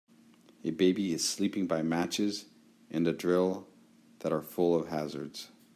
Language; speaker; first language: English; native; English